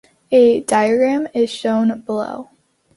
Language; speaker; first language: English; native; English